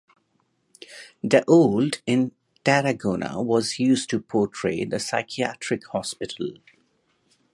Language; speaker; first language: English; non-native, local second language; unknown